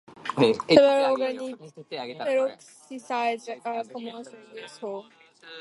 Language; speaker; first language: English; native; English